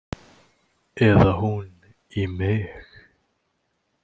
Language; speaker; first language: Icelandic; native; Icelandic